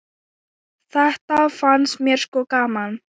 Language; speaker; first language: Icelandic; non-native, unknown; Thai